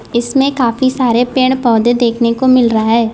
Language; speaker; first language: Hindi; non-native, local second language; Gujarati